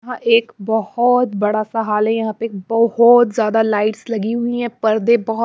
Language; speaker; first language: Hindi; non-native, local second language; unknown